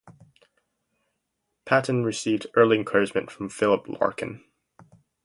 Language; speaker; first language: English; native; English